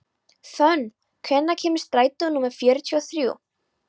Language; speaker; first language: Icelandic; non-native, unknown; Polish